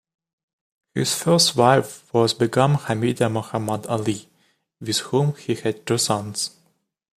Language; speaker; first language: English; non-native, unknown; Russian